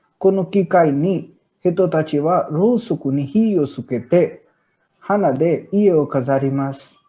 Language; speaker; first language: Japanese; non-native, learner; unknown